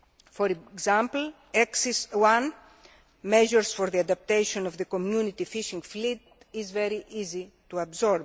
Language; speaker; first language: English; non-native, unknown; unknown